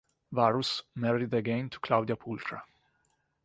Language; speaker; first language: English; non-native, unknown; Italian